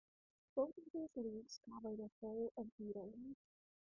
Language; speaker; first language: English; non-native, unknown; Russian